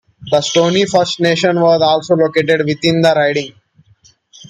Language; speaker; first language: English; non-native, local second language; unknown